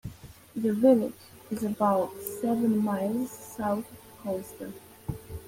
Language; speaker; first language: English; non-native, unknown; Polish